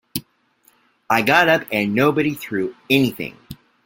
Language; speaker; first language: English; native; English